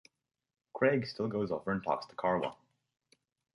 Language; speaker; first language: English; native; English